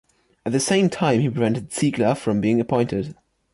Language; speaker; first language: English; non-native, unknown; German